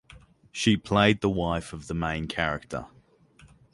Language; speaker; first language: English; native; English